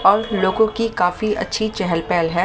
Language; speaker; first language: Hindi; native; Hindi